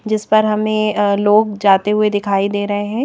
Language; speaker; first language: Hindi; native; Hindi